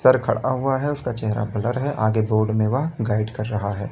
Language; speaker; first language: Hindi; native; Hindi